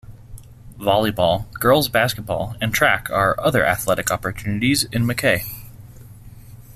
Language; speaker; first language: English; native; English